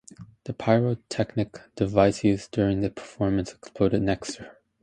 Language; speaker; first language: English; native; English